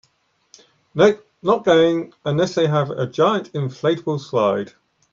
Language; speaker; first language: English; native; English